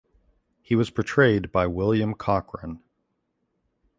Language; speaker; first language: English; native; English